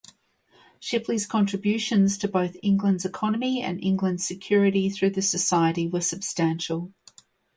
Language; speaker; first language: English; native; English